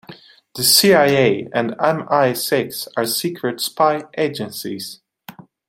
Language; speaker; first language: English; non-native, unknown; Dutch